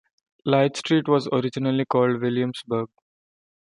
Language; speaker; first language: English; non-native, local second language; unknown